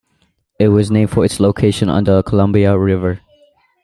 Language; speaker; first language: English; non-native, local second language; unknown